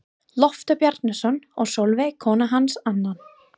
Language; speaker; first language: Icelandic; non-native, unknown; English